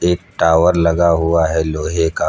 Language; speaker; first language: Hindi; native; Hindi